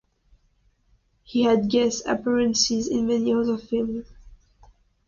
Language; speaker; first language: English; non-native, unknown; French